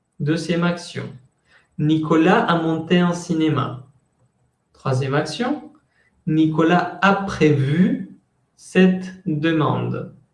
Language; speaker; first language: French; non-native, fluent; Spanish